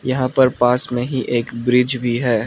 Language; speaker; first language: Hindi; non-native, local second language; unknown